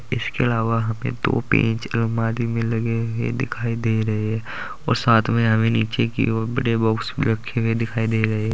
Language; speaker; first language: Hindi; native; Hindi